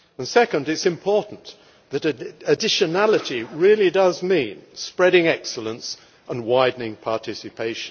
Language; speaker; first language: English; native; English